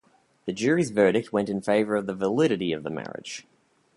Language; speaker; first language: English; native; English